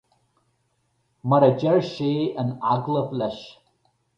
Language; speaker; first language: Irish; native; Irish